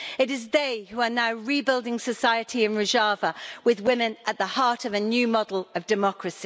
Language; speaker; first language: English; native; English